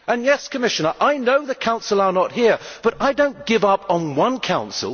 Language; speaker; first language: English; native; English